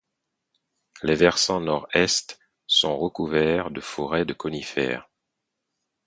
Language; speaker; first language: French; non-native, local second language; Haitian Creole